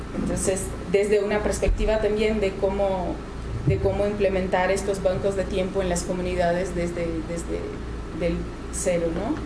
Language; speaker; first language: Spanish; non-native, fluent; Portuguese